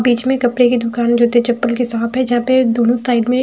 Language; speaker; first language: Hindi; non-native, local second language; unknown